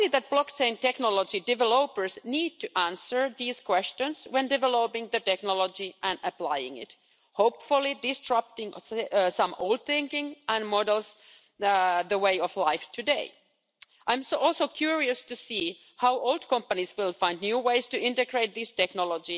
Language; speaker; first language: English; non-native, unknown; Finnish